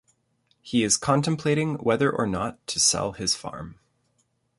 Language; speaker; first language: English; native; English